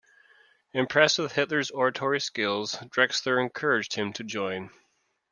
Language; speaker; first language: English; native; English